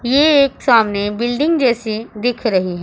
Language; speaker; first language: Hindi; non-native, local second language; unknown